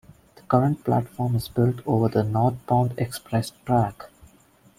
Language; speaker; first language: English; non-native, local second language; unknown